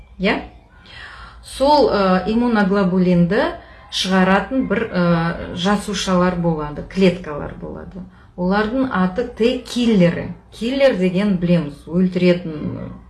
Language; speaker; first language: Kazakh; non-native, local second language; Russian